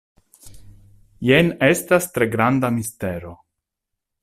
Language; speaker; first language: Esperanto; non-native, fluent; Italian